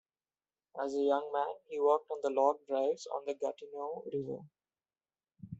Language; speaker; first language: English; non-native, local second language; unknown